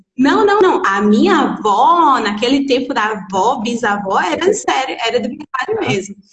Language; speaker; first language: Portuguese; native; Portuguese